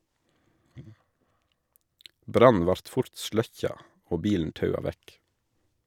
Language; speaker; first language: Norwegian; native; Norwegian